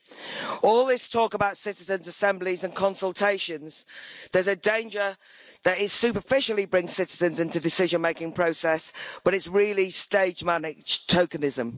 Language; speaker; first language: English; native; English